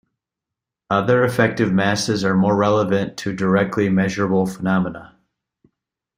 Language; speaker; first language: English; native; English